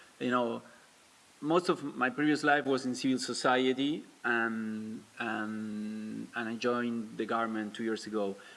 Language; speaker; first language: English; non-native, fluent; Spanish